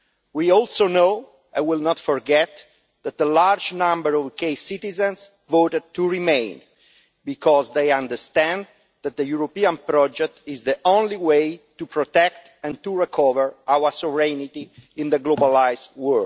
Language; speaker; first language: English; non-native, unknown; Italian